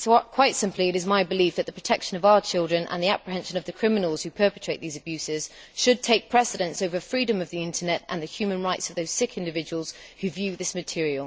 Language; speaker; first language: English; native; English